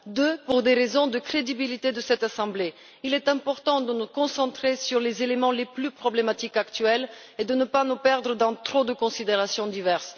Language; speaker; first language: French; non-native, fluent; Bulgarian